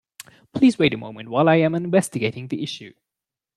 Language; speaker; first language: English; non-native, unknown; German